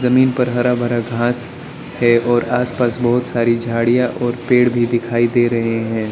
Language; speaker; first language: Hindi; non-native, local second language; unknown